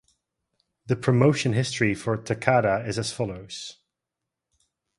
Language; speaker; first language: English; non-native, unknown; Dutch